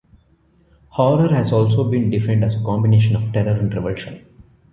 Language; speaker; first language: English; non-native, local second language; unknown